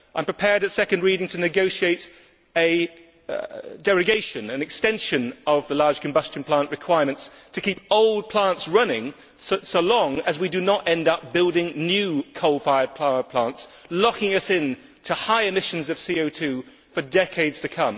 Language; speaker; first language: English; native; English